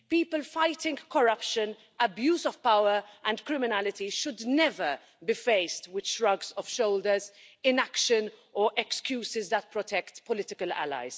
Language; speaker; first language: English; non-native, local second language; Maltese